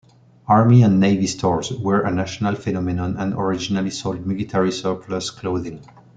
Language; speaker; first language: English; non-native, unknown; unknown